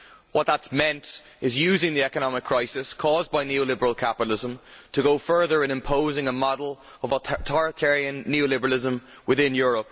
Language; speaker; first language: English; native; English